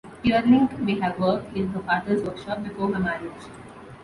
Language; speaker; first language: English; non-native, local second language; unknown